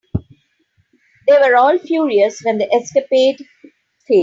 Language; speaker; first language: English; non-native, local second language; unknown